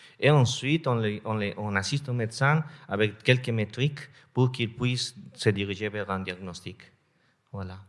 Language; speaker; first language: French; non-native, fluent; Spanish